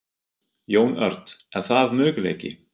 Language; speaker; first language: Icelandic; non-native, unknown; German